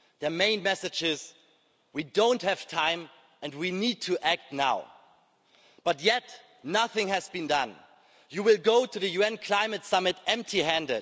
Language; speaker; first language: English; non-native, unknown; German